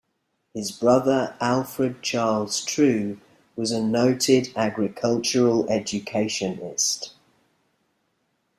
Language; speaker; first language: English; native; English